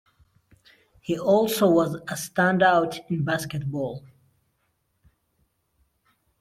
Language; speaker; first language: English; non-native, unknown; Central Kurdish